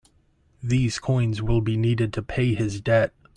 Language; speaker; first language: English; native; English